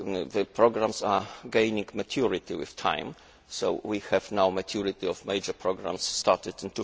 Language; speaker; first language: English; non-native, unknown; Polish